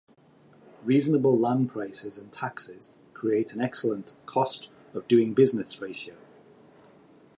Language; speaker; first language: English; native; English